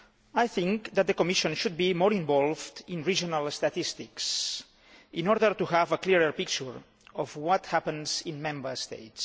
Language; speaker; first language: English; non-native, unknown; Catalan